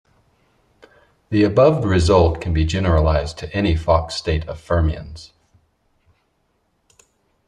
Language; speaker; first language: English; native; English